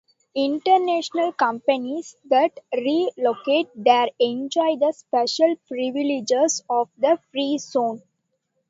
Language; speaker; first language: English; non-native, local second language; Tamil